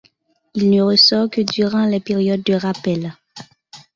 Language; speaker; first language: French; non-native, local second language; Haitian Creole